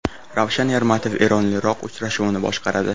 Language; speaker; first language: Uzbek; native; Uzbek